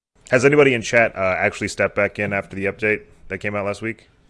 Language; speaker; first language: English; native; English